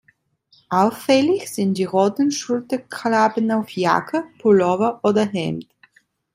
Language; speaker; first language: German; non-native, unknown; Italian